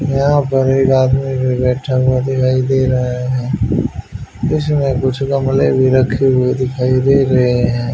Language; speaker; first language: Hindi; native; Hindi